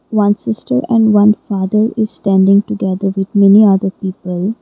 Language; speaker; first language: English; non-native, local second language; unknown